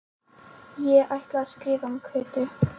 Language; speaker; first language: Icelandic; non-native, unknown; Polish